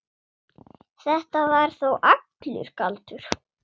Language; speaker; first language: Icelandic; non-native, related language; Swedish